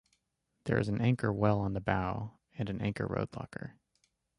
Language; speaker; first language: English; native; English